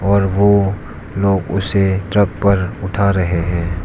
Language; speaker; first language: Hindi; non-native, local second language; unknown